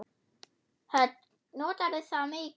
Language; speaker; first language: Icelandic; non-native, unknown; German